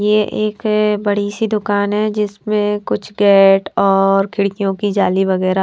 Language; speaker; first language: Hindi; non-native, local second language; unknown